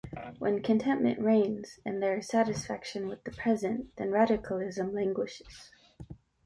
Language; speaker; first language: English; native; English